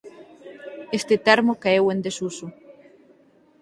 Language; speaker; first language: Galician; native; Galician